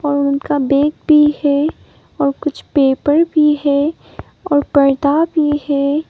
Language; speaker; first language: Hindi; non-native, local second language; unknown